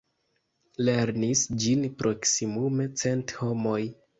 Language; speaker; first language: Esperanto; non-native, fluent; Kinyarwanda